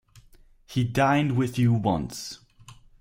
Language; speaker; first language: English; non-native, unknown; German